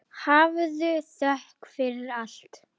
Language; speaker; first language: Icelandic; native; Icelandic